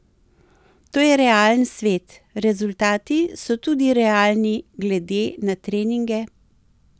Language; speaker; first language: Slovenian; native; Slovenian